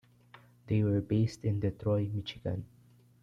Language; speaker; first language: English; non-native, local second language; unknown